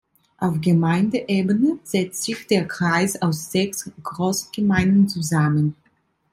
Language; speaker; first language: German; non-native, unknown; Italian